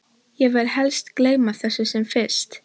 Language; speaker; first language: Icelandic; non-native, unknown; Polish